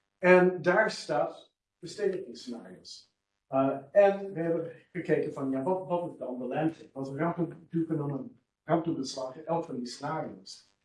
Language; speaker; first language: Dutch; non-native, fluent; English